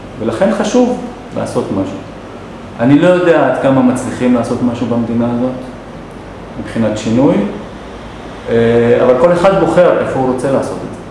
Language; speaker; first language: Hebrew; non-native, local second language; Arabic